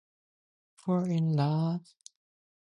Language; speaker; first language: English; non-native, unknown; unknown